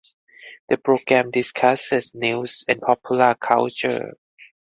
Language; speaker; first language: English; non-native, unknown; Thai